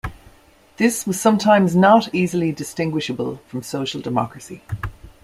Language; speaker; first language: English; native; English